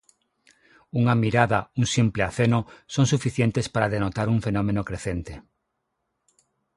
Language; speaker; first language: Galician; non-native, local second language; Spanish